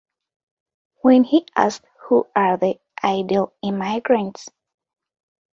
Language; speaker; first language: English; non-native, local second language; Ganda